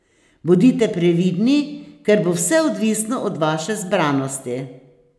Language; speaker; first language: Slovenian; native; Slovenian